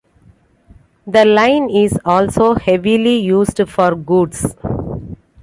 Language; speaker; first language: English; non-native, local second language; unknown